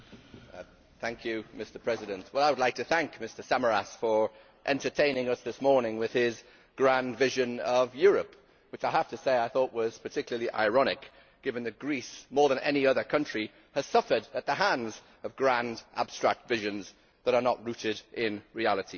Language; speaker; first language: English; native; English